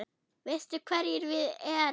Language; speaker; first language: Icelandic; non-native, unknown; German